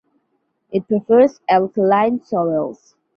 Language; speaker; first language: English; non-native, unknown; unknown